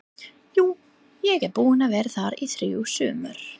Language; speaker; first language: Icelandic; non-native, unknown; English